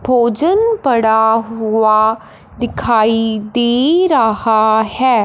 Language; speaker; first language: Hindi; non-native, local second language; Punjabi